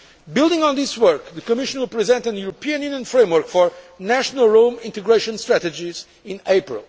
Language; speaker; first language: English; non-native, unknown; Portuguese